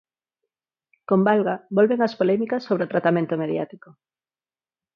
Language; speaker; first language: Galician; non-native, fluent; Spanish